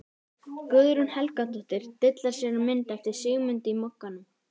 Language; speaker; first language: Icelandic; native; Icelandic